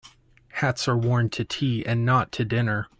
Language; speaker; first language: English; native; English